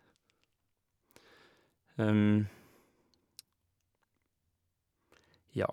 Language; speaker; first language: Norwegian; native; Norwegian